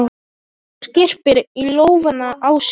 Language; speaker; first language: Icelandic; non-native, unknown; Polish